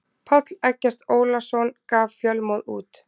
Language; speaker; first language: Icelandic; native; Icelandic